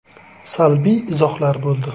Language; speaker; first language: Uzbek; native; Uzbek